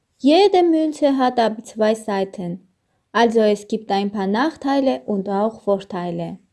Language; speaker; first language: German; non-native, learner; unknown